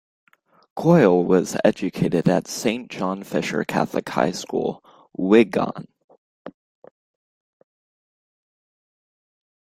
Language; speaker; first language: English; native; English